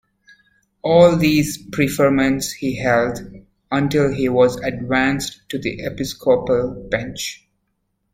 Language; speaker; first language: English; native; English